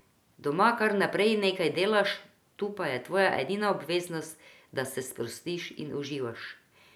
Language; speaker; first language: Slovenian; non-native, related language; Croatian